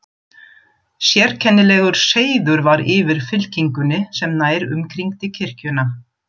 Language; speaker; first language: Icelandic; non-native, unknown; German